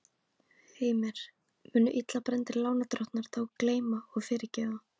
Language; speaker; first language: Icelandic; native; Icelandic